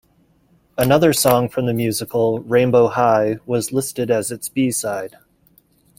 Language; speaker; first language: English; native; English